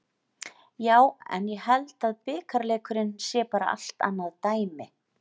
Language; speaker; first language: Icelandic; native; Icelandic